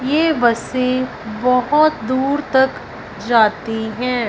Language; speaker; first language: Hindi; non-native, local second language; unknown